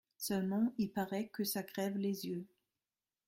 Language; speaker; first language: French; non-native, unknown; German